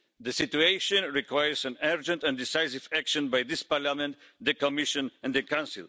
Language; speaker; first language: English; non-native, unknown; Polish